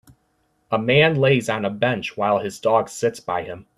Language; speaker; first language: English; native; English